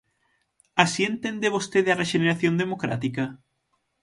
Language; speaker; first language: Galician; native; Galician